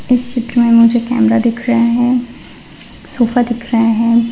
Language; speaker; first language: Hindi; non-native, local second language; Gujarati